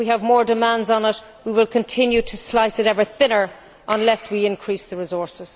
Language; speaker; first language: English; native; English